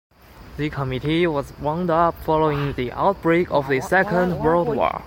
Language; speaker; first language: English; non-native, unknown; Chinese